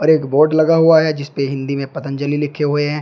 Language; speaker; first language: Hindi; native; Hindi